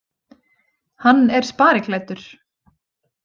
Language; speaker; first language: Icelandic; native; Icelandic